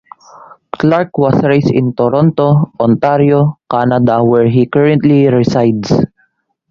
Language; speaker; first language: English; non-native, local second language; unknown